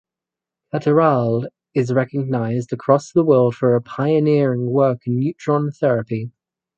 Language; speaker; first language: English; native; English